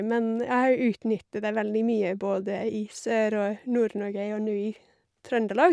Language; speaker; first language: Norwegian; non-native, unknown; English